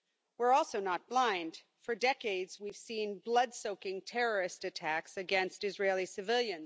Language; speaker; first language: English; non-native, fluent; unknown